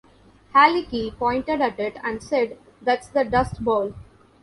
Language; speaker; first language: English; non-native, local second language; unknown